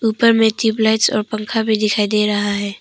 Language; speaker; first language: Hindi; non-native, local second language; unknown